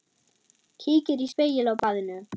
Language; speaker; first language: Icelandic; non-native, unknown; German